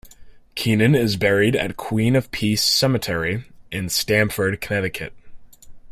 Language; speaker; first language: English; native; English